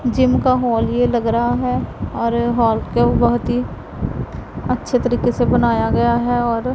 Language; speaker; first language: Hindi; non-native, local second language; Punjabi